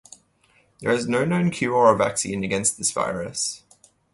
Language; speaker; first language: English; native; English